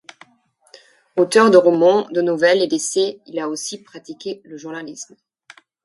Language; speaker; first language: French; non-native, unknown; German